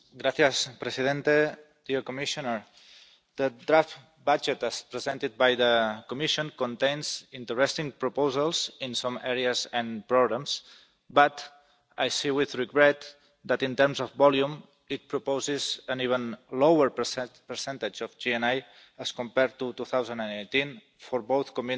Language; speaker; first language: English; non-native, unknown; Catalan